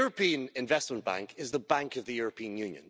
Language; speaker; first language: English; native; English